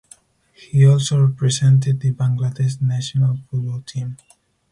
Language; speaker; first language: English; non-native, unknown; Spanish